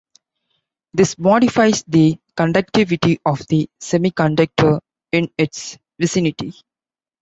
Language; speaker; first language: English; non-native, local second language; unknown